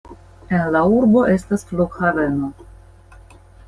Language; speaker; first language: Esperanto; non-native, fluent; Russian